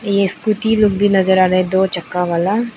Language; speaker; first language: Hindi; non-native, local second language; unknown